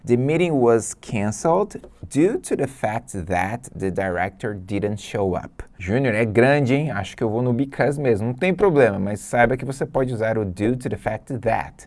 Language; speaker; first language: English; non-native, fluent; Portuguese